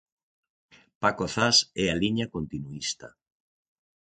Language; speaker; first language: Galician; native; Galician